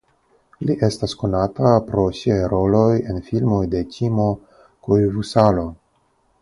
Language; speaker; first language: Esperanto; non-native, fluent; Russian